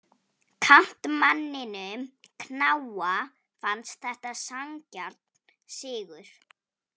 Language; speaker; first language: Icelandic; non-native, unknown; Polish